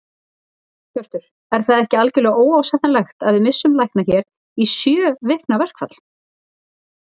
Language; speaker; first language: Icelandic; native; Icelandic